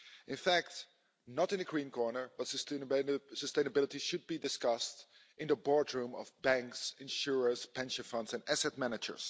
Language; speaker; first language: English; non-native, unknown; Dutch